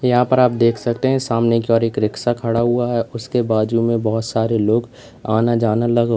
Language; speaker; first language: Hindi; native; Hindi